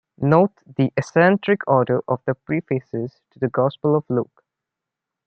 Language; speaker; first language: English; non-native, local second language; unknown